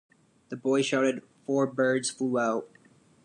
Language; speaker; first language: English; native; English